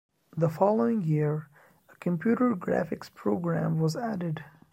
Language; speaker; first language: English; non-native, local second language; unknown